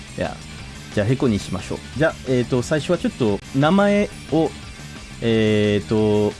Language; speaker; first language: Japanese; non-native, fluent; French